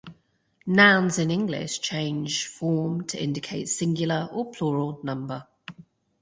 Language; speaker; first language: English; native; English